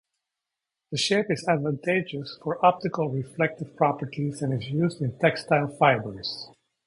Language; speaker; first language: English; native; English